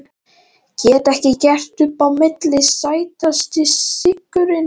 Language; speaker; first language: Icelandic; non-native, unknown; Latvian